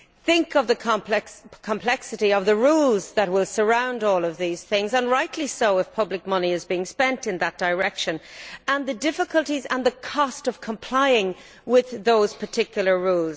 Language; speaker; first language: English; native; English